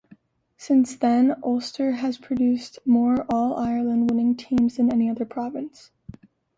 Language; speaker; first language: English; native; English